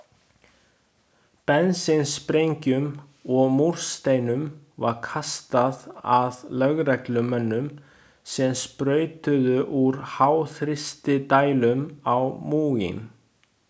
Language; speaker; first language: Icelandic; non-native, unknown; Chinese